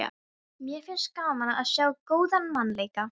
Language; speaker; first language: Icelandic; non-native, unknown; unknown